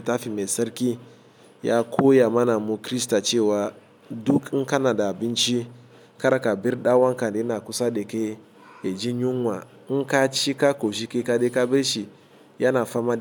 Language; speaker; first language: Hausa; non-native, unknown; Igbo